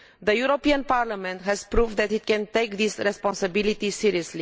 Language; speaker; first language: English; non-native, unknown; Romanian